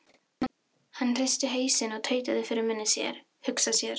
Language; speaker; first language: Icelandic; non-native, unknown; Filipino